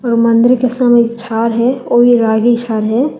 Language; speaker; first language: Hindi; non-native, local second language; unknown